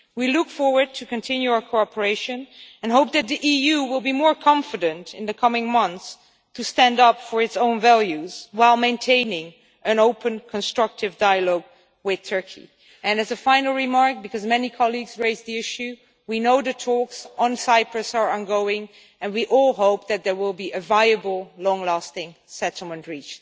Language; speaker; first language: English; non-native, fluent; Dutch